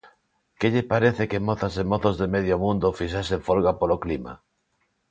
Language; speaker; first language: Galician; non-native, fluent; Spanish